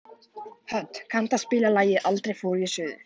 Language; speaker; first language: Icelandic; native; Icelandic